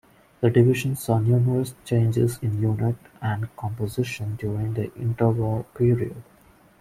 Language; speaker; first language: English; non-native, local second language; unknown